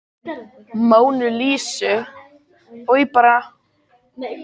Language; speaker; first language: Icelandic; native; Icelandic